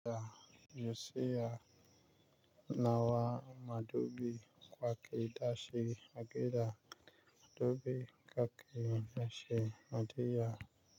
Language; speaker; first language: Hausa; native; Hausa